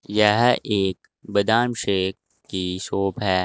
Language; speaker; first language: Hindi; native; Hindi